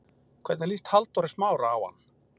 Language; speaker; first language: Icelandic; native; Icelandic